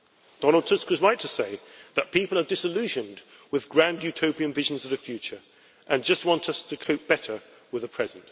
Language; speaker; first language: English; native; English